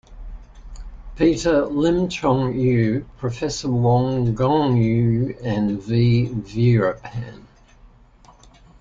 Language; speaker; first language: English; native; English